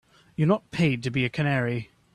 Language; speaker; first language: English; native; English